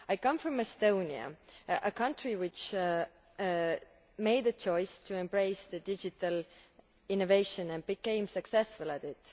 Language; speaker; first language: English; non-native, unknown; Estonian